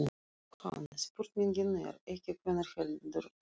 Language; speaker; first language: Icelandic; non-native, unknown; Russian